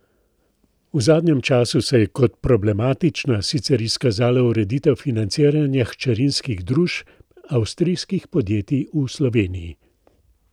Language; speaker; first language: Slovenian; native; Slovenian